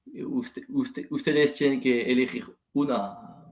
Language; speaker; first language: Spanish; non-native, learner; French